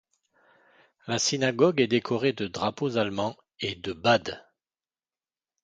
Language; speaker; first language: French; native; French